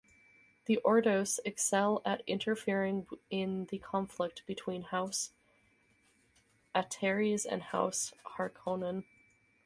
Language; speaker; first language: English; native; English